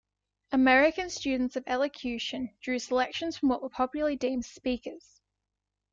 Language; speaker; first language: English; native; English